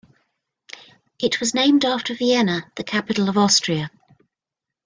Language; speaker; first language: English; native; English